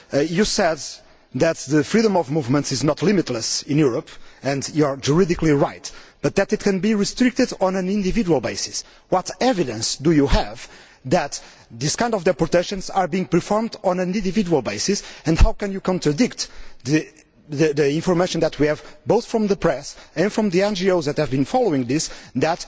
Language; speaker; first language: English; non-native, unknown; Portuguese